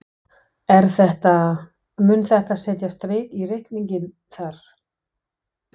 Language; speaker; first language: Icelandic; non-native, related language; Danish